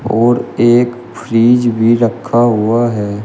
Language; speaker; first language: Hindi; native; Hindi